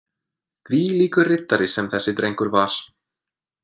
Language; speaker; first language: Icelandic; non-native, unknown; English